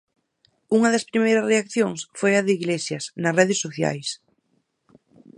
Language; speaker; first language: Galician; native; Galician